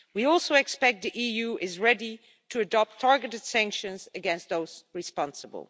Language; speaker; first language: English; non-native, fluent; Dutch